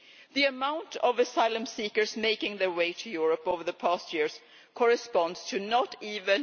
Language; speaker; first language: English; non-native, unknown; Swedish